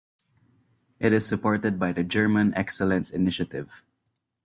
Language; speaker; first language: English; non-native, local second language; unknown